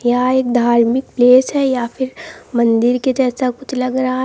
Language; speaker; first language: Hindi; native; Hindi